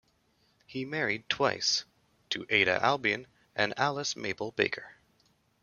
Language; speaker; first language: English; native; English